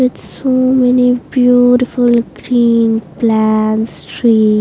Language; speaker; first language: English; non-native, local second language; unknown